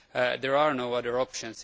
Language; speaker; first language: English; non-native, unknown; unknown